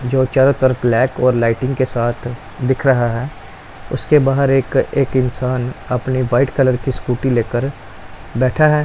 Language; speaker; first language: Hindi; non-native, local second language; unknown